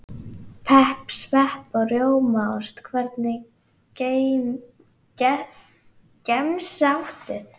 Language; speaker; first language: Icelandic; native; Icelandic